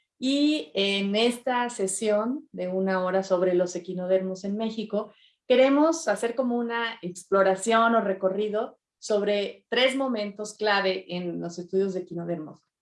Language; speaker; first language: Spanish; native; Spanish